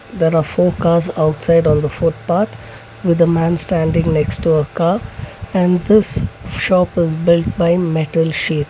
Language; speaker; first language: English; non-native, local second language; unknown